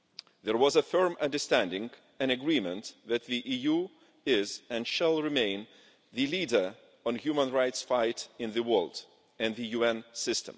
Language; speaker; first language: English; non-native, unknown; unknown